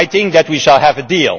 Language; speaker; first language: English; non-native, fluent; Dutch